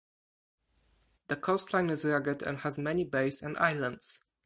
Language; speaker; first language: English; non-native, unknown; Polish